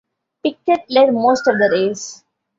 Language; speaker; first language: English; non-native, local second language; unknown